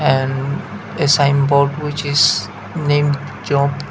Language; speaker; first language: English; non-native, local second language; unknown